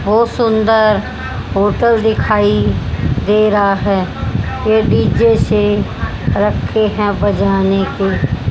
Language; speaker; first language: Hindi; native; Hindi